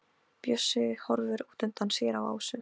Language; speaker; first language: Icelandic; non-native, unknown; Polish